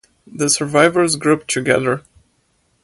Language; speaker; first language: English; native; English